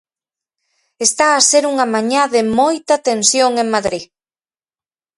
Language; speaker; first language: Galician; native; Galician